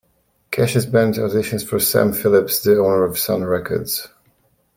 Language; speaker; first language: English; native; English